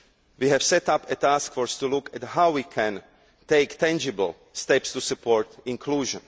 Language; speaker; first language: English; non-native, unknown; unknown